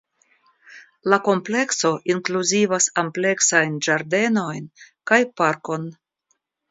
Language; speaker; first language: Esperanto; non-native, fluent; Russian